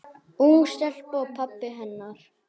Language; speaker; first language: Icelandic; native; Icelandic